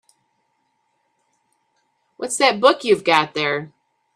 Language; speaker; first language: English; native; English